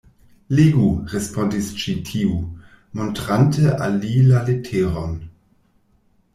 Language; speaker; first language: Esperanto; non-native, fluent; German